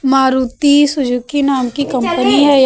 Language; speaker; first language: Hindi; native; Hindi